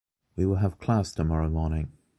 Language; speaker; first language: English; native; English